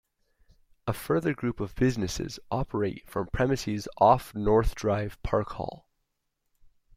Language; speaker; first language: English; native; English